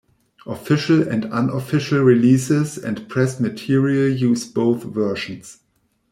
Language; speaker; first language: English; non-native, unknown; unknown